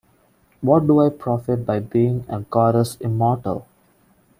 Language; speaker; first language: English; non-native, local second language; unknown